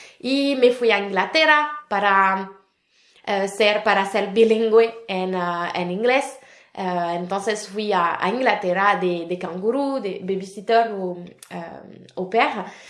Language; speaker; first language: Spanish; non-native, fluent; French